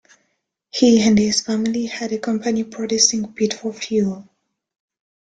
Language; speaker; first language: English; non-native, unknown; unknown